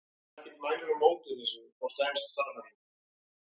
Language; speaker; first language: Icelandic; native; Icelandic